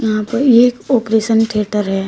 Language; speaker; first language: Hindi; native; Hindi